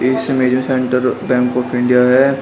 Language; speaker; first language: Hindi; native; Hindi